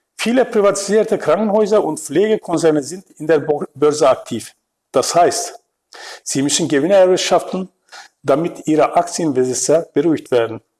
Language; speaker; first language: German; non-native, fluent; Turkish